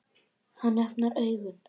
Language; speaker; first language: Icelandic; non-native, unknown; Russian